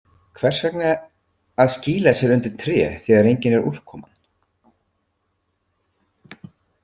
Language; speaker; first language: Icelandic; native; Icelandic